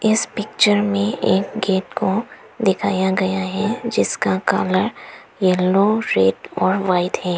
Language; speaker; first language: Hindi; non-native, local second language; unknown